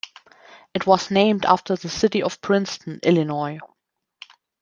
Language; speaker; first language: English; non-native, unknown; German